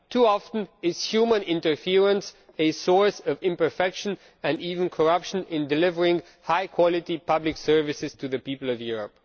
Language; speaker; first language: English; non-native, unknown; Romanian